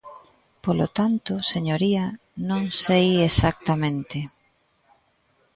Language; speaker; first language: Galician; native; Galician